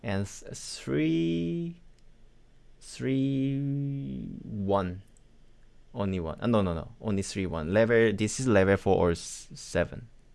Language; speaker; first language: English; non-native, learner; Korean